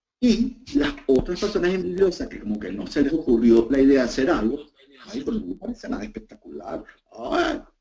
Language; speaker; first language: Spanish; native; Spanish